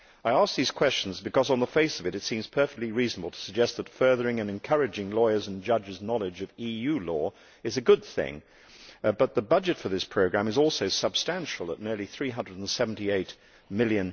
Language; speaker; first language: English; native; English